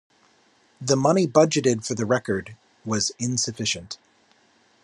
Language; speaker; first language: English; native; English